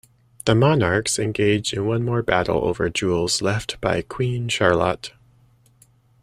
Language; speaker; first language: English; native; English